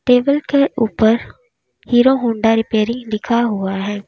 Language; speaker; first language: Hindi; native; Hindi